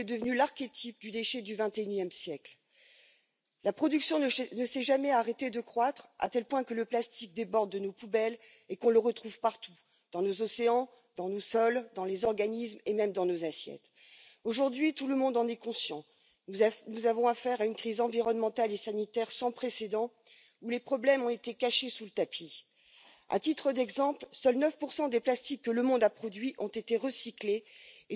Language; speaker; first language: French; native; French